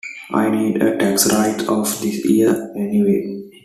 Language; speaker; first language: English; non-native, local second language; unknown